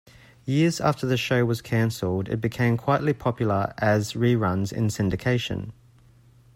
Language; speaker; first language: English; native; English